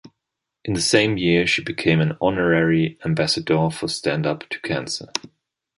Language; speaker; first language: English; non-native, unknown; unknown